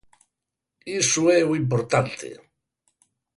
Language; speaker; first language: Galician; native; Galician